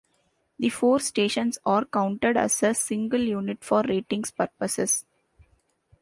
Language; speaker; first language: English; non-native, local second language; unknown